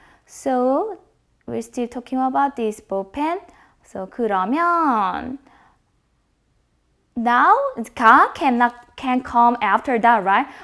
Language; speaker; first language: English; non-native, fluent; Korean